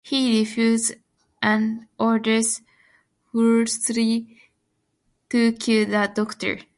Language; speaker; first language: English; non-native, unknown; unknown